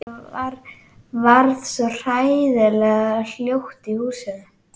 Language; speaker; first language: Icelandic; native; Icelandic